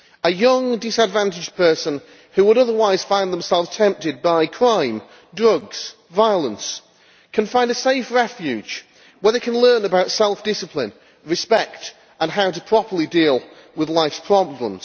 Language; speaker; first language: English; native; English